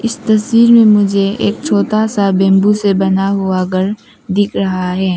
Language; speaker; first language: Hindi; non-native, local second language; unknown